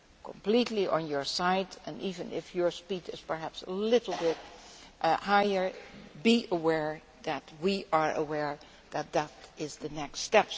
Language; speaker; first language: English; non-native, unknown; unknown